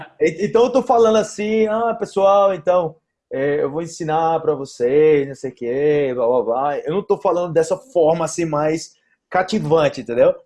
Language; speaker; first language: Portuguese; native; Portuguese